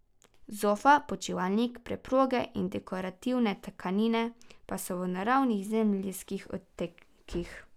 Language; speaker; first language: Slovenian; native; Slovenian